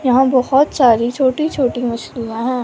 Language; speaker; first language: Hindi; non-native, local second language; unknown